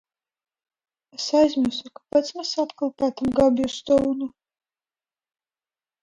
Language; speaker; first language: Latvian; non-native, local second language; Russian